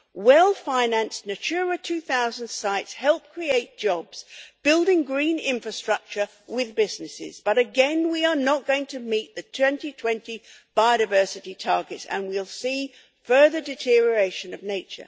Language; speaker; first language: English; native; English